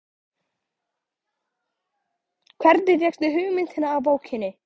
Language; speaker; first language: Icelandic; non-native, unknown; Polish